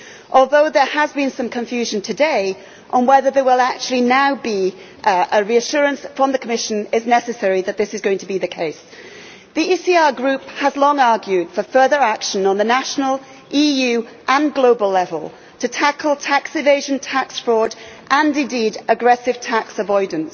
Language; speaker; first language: English; native; English